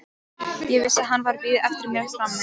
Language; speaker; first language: Icelandic; non-native, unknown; Polish